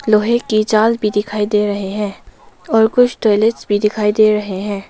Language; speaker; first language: Hindi; non-native, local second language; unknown